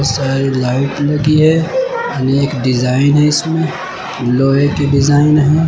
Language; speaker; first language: Hindi; native; Hindi